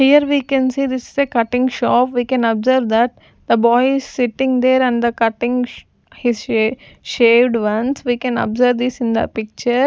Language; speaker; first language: English; non-native, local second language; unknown